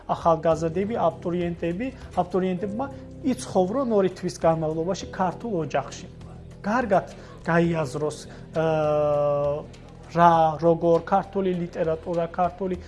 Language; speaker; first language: Georgian; non-native, local second language; Azerbaijani